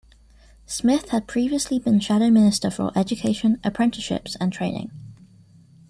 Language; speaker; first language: English; native; English